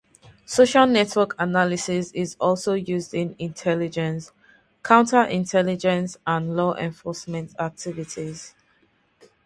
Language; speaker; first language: English; non-native, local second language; Yoruba